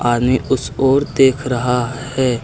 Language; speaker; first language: Hindi; native; Hindi